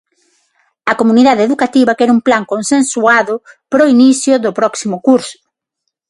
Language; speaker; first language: Galician; non-native, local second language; Spanish